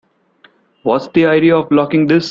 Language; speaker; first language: English; non-native, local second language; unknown